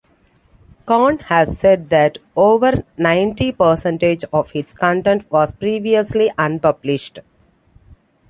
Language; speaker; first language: English; non-native, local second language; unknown